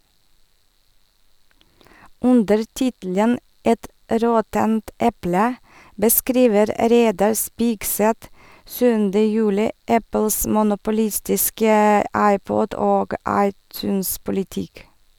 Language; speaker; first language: Norwegian; non-native, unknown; Russian